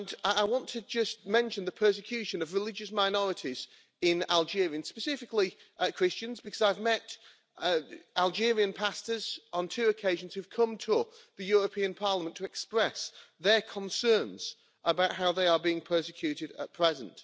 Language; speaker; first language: English; native; English